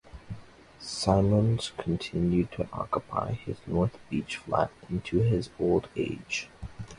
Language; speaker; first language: English; native; English